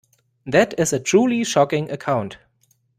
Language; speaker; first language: English; non-native, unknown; German